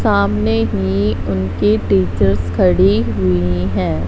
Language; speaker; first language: Hindi; non-native, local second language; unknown